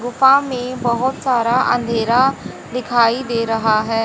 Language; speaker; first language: Hindi; native; Hindi